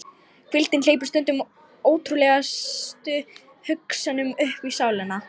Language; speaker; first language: Icelandic; non-native, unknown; Lithuanian